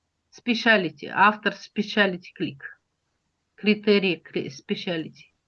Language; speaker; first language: English; non-native, learner; Russian